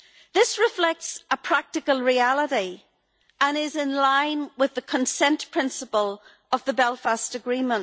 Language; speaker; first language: English; native; English